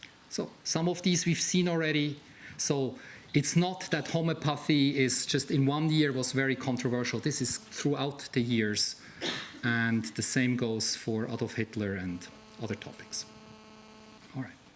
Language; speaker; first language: English; non-native, fluent; German